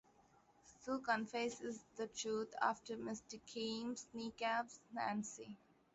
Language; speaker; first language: English; non-native, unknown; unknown